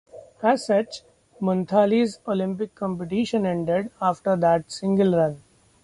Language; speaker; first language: English; non-native, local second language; Marathi